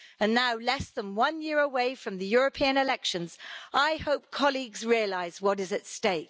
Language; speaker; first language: English; native; English